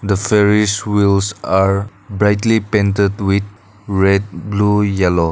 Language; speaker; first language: English; non-native, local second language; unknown